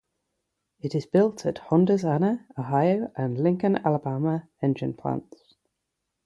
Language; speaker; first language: English; native; English